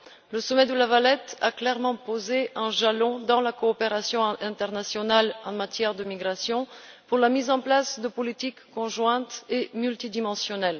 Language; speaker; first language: French; non-native, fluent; Bulgarian